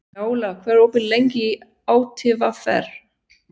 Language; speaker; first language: Icelandic; non-native, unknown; Swiss German